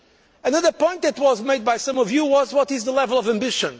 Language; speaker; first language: English; non-native, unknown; Portuguese